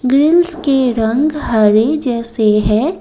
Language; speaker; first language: Hindi; non-native, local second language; Assamese